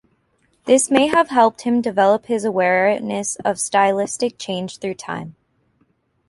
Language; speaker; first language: English; native; English